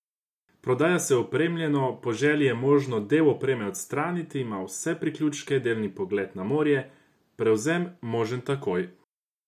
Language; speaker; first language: Slovenian; non-native, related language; Croatian